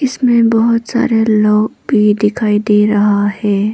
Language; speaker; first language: Hindi; non-native, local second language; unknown